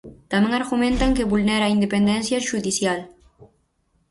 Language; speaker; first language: Galician; native; Galician